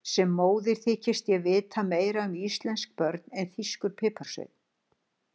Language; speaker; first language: Icelandic; native; Icelandic